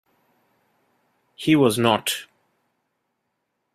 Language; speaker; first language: English; non-native, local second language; Bangla